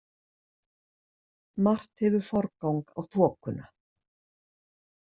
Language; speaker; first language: Icelandic; native; Icelandic